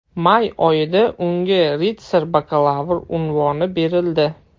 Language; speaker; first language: Uzbek; non-native, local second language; Russian